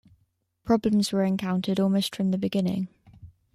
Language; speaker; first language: English; native; English